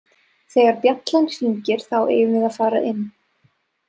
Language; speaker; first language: Icelandic; non-native, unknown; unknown